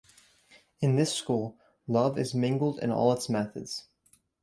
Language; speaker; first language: English; native; English